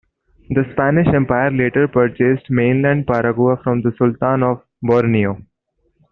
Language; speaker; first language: English; non-native, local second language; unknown